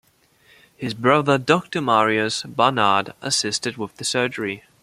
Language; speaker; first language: English; non-native, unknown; German